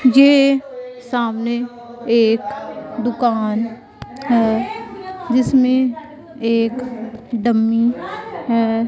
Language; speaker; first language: Hindi; non-native, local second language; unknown